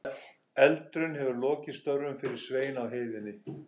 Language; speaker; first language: Icelandic; non-native, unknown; English